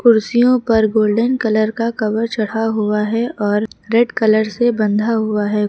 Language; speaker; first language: Hindi; native; Hindi